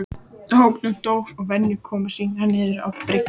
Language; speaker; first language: Icelandic; native; Icelandic